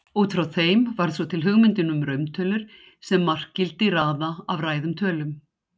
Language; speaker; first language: Icelandic; native; Icelandic